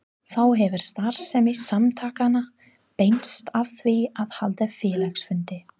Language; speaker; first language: Icelandic; non-native, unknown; English